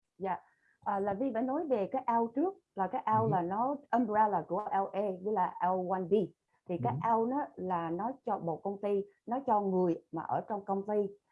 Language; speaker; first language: Vietnamese; early bilingual, other home language; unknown